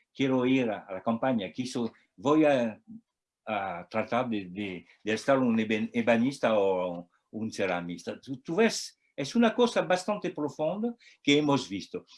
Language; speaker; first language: Spanish; non-native, learner; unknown